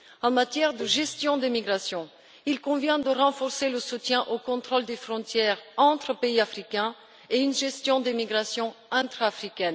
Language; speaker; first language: French; non-native, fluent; Bulgarian